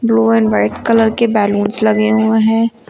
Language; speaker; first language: Hindi; native; Hindi